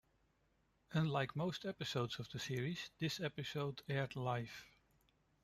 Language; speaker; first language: English; non-native, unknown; Dutch